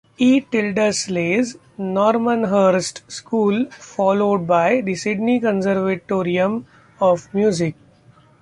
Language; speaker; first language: English; non-native, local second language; Marathi